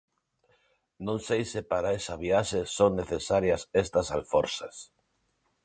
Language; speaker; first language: Galician; non-native, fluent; Spanish